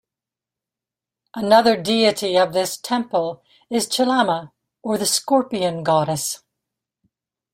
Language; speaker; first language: English; native; English